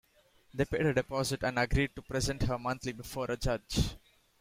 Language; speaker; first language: English; non-native, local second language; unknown